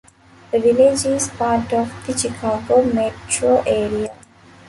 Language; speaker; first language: English; non-native, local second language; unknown